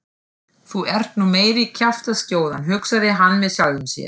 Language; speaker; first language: Icelandic; non-native, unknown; German